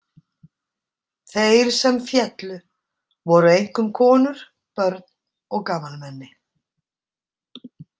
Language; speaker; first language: Icelandic; native; Icelandic